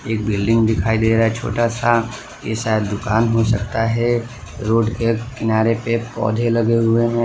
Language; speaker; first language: Hindi; non-native, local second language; Gujarati